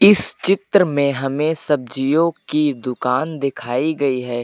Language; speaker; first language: Hindi; native; Hindi